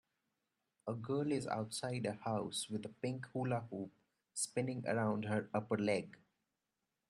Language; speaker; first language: English; non-native, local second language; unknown